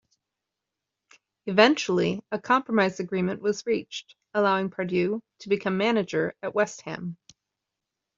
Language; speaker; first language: English; native; English